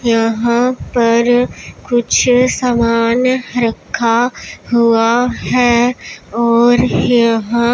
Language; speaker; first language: Hindi; non-native, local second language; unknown